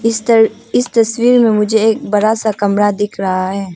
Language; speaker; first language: Hindi; non-native, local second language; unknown